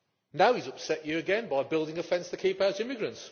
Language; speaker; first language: English; native; English